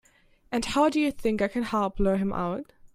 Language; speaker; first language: English; non-native, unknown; German